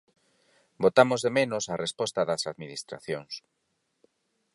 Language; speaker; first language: Galician; non-native, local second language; Spanish